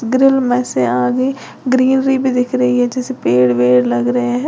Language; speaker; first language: Hindi; native; Hindi